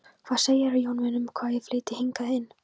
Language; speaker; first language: Icelandic; non-native, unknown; Polish